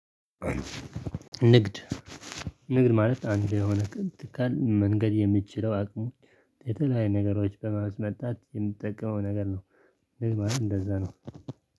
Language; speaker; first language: Amharic; non-native, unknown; Tigrinya